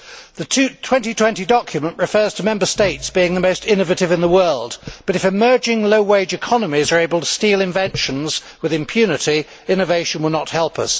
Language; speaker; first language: English; native; English